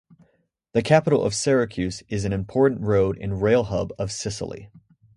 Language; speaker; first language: English; native; English